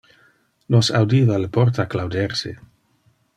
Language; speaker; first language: Interlingua; non-native, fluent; Dutch